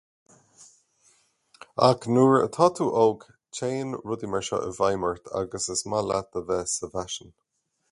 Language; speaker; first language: Irish; native; Irish